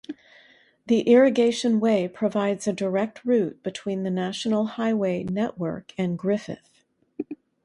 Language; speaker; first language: English; native; English